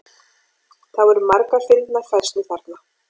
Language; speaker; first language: Icelandic; native; Icelandic